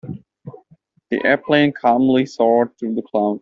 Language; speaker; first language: English; native; English